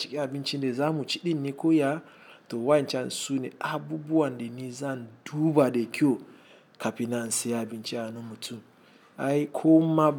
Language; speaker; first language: Hausa; non-native, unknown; Igbo